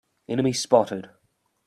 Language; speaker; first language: English; native; English